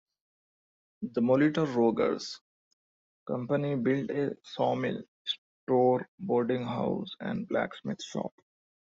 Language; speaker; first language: English; non-native, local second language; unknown